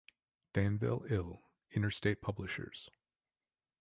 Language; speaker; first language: English; native; English